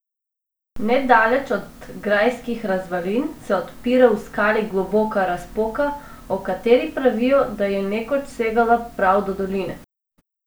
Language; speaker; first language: Slovenian; non-native, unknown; Macedonian